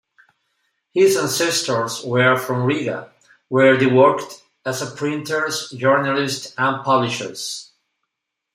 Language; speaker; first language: English; non-native, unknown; Spanish